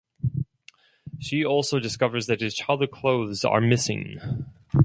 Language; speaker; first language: English; non-native, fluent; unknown